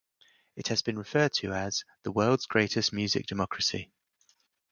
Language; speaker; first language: English; native; English